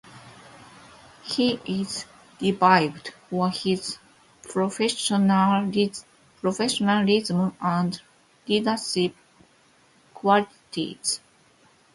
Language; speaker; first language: English; non-native, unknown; Japanese